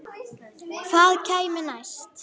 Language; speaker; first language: Icelandic; native; Icelandic